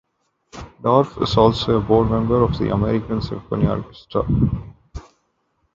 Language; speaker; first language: English; non-native, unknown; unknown